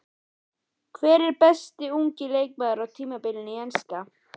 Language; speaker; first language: Icelandic; native; Icelandic